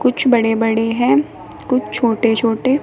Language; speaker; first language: Hindi; native; Hindi